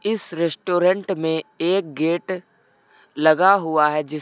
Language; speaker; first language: Hindi; native; Hindi